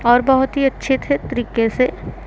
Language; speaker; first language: Hindi; non-native, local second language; Punjabi